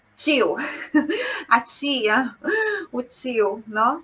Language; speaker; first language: Italian; non-native, fluent; Portuguese